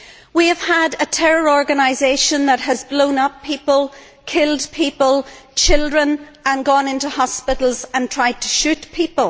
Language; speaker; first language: English; native; English